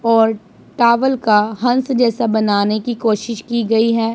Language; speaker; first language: Hindi; non-native, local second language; Punjabi